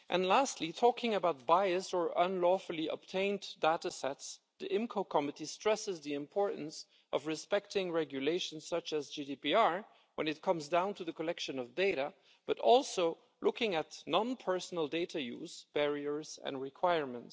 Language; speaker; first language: English; non-native, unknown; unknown